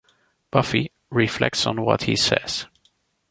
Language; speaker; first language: English; non-native, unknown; Dutch